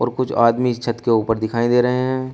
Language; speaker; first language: Hindi; native; Hindi